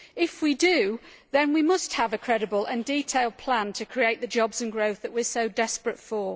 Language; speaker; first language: English; native; English